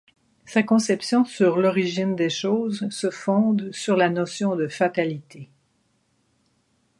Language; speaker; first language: French; native; French